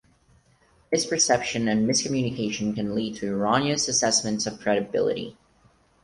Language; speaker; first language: English; non-native, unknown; Portuguese